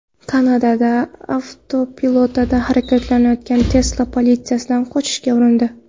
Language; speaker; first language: Uzbek; non-native, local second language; Kara-Kalpak